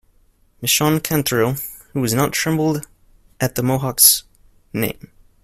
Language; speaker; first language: English; native; English